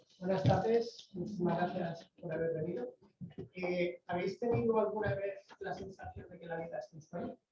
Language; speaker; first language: Spanish; native; Spanish